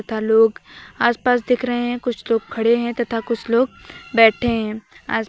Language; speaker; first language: Hindi; native; Hindi